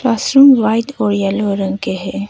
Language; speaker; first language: Hindi; non-native, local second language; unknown